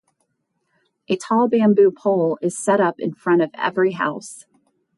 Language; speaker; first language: English; native; English